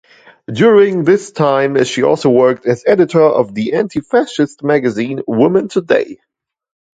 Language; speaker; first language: English; non-native, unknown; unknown